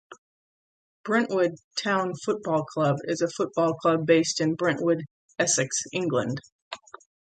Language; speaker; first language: English; native; English